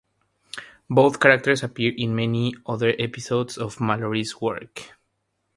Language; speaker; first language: English; non-native, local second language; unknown